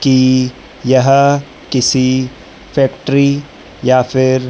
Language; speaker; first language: Hindi; native; Hindi